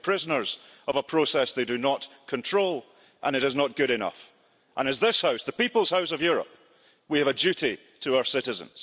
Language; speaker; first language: English; early bilingual, heritage; English